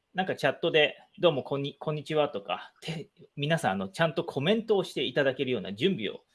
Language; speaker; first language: Japanese; native; Japanese